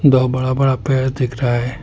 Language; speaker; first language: Hindi; non-native, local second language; Bangla